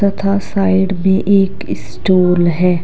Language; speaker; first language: Hindi; native; Hindi